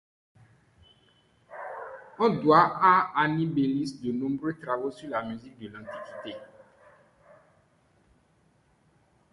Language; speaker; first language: French; non-native, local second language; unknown